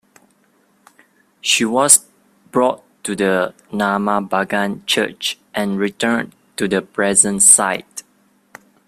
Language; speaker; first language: English; non-native, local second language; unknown